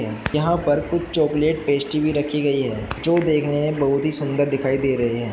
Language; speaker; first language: Hindi; native; Hindi